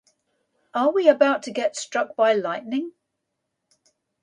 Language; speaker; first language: English; native; English